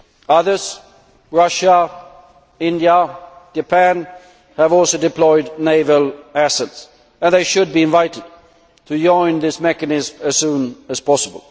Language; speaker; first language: English; non-native, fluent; Swedish